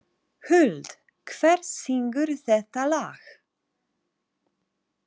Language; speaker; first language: Icelandic; non-native, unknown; Polish